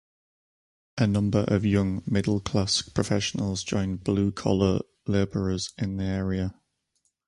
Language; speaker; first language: English; native; English